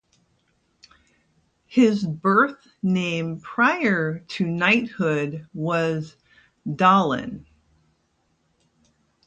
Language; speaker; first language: English; native; English